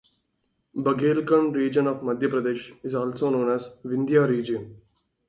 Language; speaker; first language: English; non-native, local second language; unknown